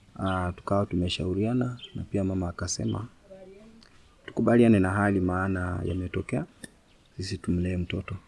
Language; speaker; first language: Swahili; non-native, local second language; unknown